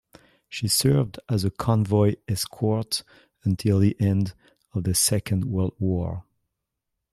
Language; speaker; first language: English; non-native, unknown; French